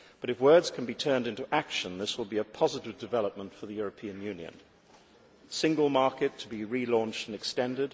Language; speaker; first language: English; native; English